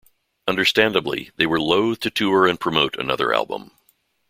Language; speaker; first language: English; native; English